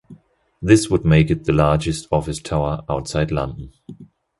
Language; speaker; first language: English; non-native, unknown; German